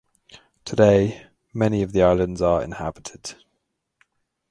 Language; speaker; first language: English; native; English